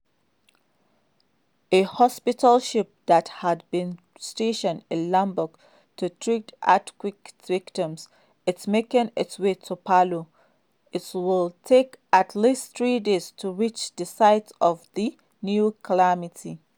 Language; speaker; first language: English; non-native, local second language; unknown